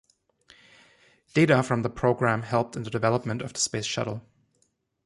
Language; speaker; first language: English; non-native, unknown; German